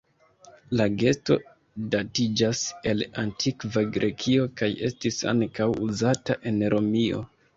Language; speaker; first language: Esperanto; non-native, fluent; Kinyarwanda